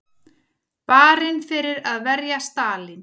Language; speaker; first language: Icelandic; native; Icelandic